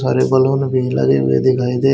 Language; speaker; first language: Hindi; native; Hindi